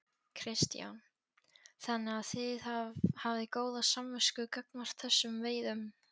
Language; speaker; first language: Icelandic; non-native, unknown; Polish